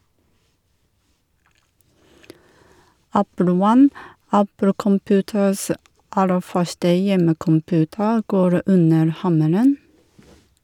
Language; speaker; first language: Norwegian; non-native, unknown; Japanese